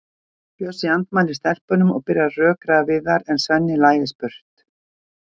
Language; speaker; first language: Icelandic; native; Icelandic